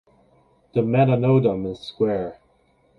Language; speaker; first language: English; native; English